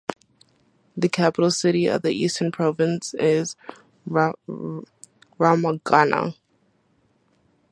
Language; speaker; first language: English; native; English